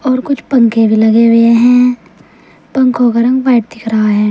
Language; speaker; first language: Hindi; native; Hindi